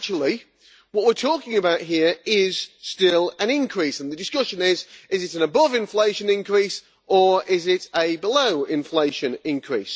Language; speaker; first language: English; native; English